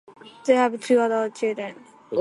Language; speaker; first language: English; native; English